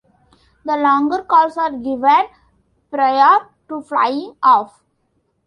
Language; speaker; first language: English; non-native, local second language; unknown